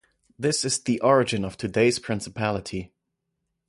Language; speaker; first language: English; non-native, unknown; German